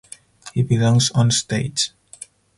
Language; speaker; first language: English; non-native, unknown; Spanish